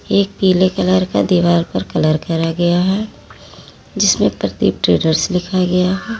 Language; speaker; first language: Hindi; native; Hindi